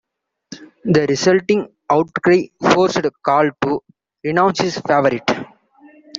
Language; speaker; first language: English; non-native, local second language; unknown